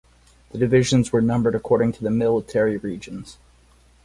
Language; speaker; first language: English; native; English